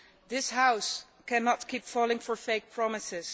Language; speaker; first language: English; non-native, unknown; Dutch